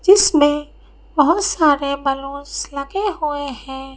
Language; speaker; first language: Hindi; native; Hindi